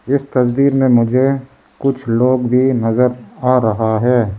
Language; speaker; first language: Hindi; early bilingual, other home language; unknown